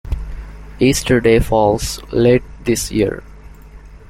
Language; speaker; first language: English; non-native, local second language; Bangla